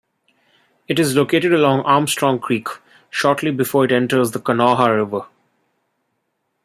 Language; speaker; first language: English; non-native, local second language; Bangla